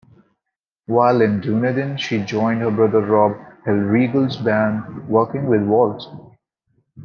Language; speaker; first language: English; non-native, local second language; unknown